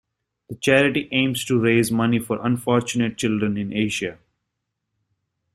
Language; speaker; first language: English; native; English